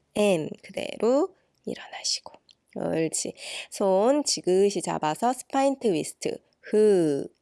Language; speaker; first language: Korean; native; Korean